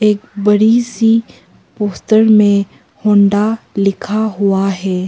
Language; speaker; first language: Hindi; early bilingual, other home language; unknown